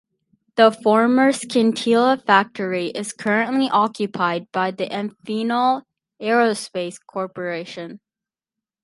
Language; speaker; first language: English; native; English